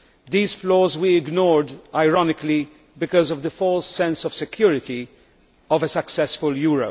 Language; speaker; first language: English; non-native, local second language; Maltese